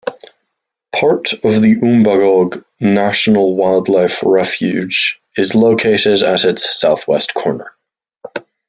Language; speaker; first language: English; native; English